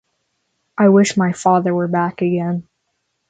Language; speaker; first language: English; native; English